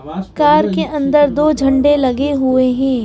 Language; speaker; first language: Hindi; native; Hindi